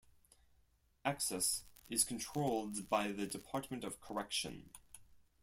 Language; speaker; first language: English; non-native, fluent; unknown